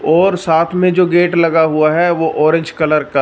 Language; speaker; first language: Hindi; non-native, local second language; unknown